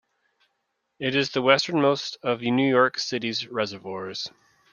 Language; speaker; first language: English; native; English